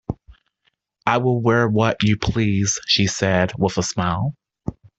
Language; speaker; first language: English; native; English